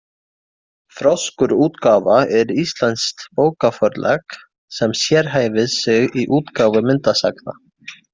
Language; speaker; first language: Icelandic; non-native, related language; Faroese